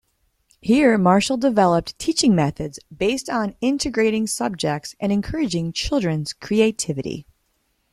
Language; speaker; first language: English; native; English